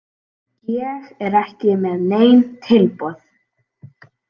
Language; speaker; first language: Icelandic; native; Icelandic